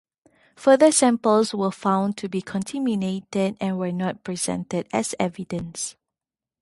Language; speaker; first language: English; non-native, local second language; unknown